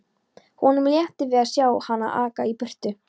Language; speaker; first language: Icelandic; non-native, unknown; Polish